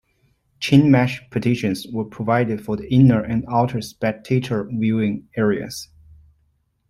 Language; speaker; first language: English; non-native, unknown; Chinese